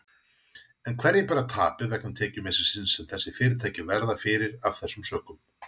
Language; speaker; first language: Icelandic; native; Icelandic